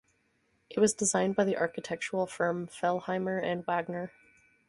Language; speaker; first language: English; native; English